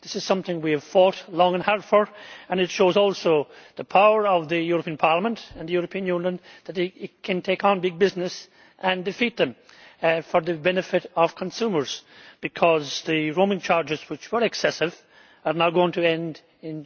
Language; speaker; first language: English; native; English